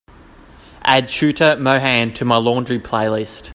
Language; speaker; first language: English; native; English